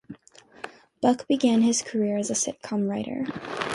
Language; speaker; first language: English; native; English